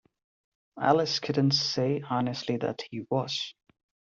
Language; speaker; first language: English; non-native, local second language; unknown